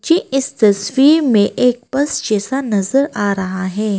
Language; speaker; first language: Hindi; non-native, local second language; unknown